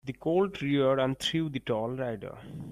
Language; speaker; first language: English; non-native, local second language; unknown